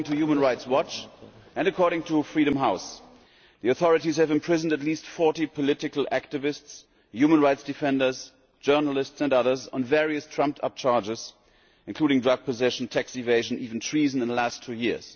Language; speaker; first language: English; non-native, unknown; German